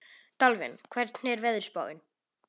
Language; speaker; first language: Icelandic; non-native, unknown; Polish